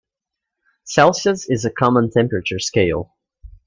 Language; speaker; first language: English; native; English